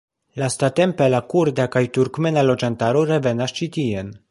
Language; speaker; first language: Esperanto; non-native, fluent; Polish